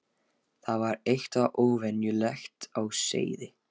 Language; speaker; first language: Icelandic; non-native, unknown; Lithuanian